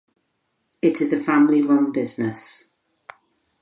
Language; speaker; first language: English; native; English